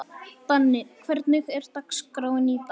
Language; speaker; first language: Icelandic; native; Icelandic